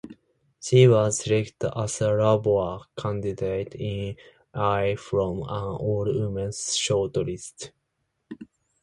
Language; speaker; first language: English; non-native, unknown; Japanese